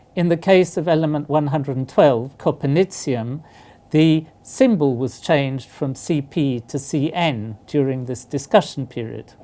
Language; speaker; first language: English; native; English